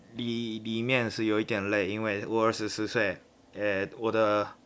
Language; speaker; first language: Chinese; non-native, fluent; Japanese